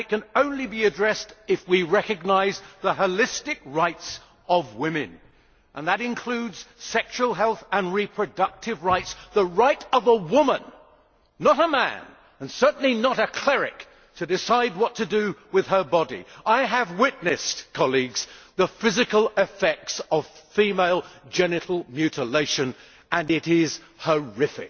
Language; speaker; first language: English; native; English